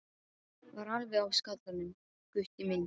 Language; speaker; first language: Icelandic; non-native, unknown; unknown